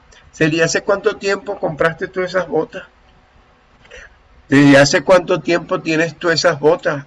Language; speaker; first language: Spanish; native; Spanish